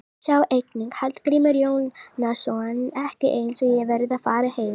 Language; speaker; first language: Icelandic; native; Icelandic